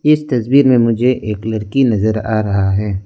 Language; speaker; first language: Hindi; non-native, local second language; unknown